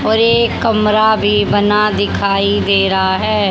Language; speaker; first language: Hindi; native; Hindi